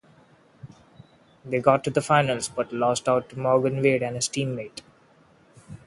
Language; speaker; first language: English; non-native, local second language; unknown